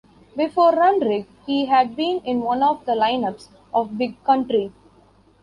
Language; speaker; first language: English; non-native, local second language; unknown